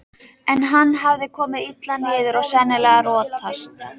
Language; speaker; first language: Icelandic; native; Icelandic